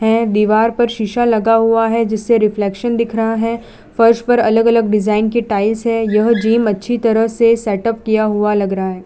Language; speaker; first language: Hindi; non-native, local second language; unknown